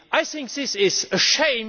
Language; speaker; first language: English; non-native, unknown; German